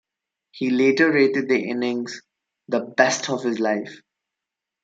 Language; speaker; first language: English; non-native, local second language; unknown